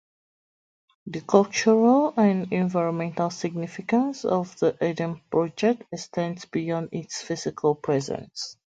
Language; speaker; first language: English; native; English